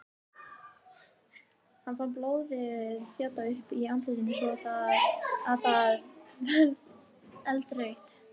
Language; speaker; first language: Icelandic; native; Icelandic